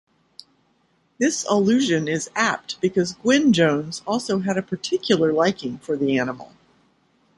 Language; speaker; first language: English; native; English